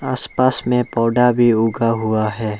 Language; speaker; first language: Hindi; non-native, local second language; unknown